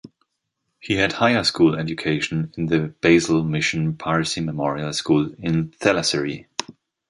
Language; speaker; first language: English; non-native, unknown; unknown